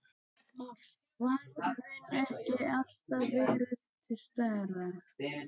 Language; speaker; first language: Icelandic; native; Icelandic